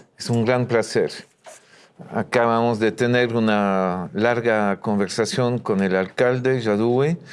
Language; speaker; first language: Spanish; non-native, fluent; French